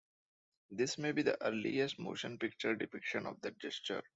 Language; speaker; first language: English; non-native, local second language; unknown